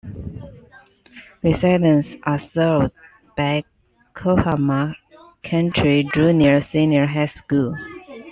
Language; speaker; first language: English; non-native, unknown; Chinese